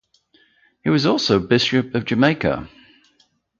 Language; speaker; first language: English; native; English